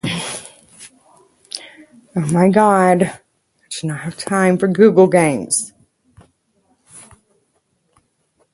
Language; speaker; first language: English; native; English